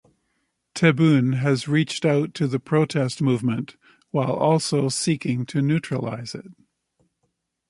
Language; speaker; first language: English; native; English